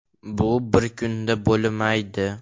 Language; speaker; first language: Uzbek; non-native, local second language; Russian